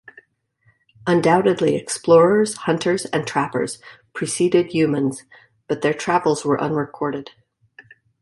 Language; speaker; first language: English; native; English